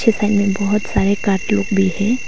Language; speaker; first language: Hindi; non-native, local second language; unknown